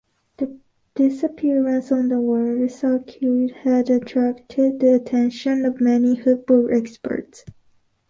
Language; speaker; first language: English; non-native, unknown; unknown